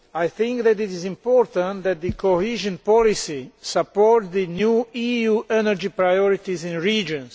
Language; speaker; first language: English; non-native, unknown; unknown